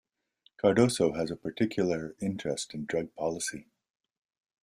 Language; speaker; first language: English; native; English